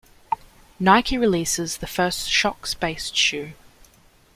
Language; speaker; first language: English; native; English